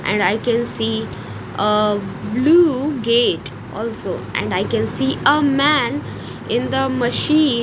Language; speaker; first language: English; non-native, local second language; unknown